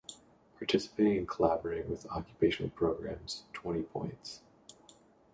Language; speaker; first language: English; native; English